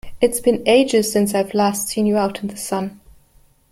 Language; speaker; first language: English; non-native, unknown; German